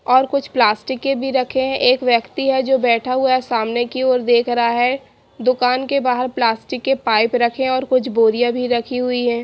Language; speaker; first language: Hindi; native; Hindi